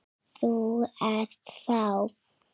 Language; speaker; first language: Icelandic; native; Icelandic